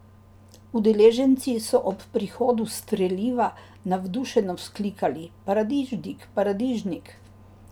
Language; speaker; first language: Slovenian; native; Slovenian